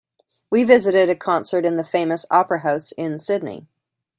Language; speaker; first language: English; native; English